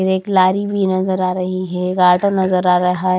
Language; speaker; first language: Hindi; non-native, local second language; Punjabi